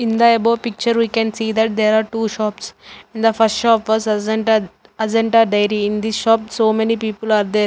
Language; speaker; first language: English; non-native, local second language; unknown